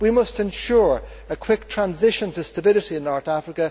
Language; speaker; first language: English; native; English